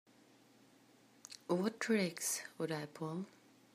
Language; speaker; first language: English; native; English